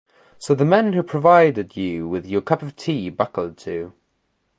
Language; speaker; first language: English; native; English